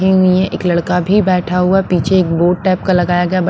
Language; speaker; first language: Hindi; non-native, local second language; Punjabi